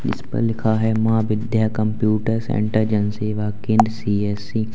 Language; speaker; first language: Hindi; native; Hindi